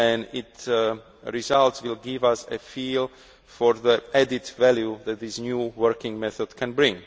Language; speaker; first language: English; non-native, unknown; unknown